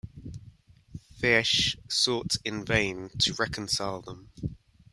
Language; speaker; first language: English; native; English